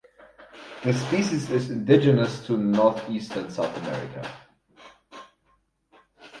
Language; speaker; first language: English; non-native, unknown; German